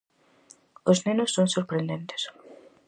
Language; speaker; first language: Galician; native; Galician